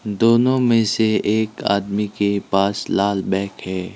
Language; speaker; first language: Hindi; non-native, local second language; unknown